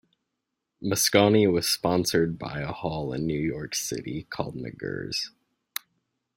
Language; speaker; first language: English; native; English